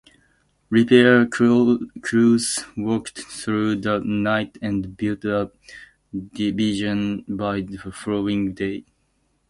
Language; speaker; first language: English; native; English